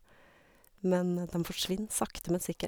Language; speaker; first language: Norwegian; native; Norwegian